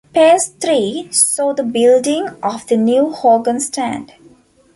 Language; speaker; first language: English; non-native, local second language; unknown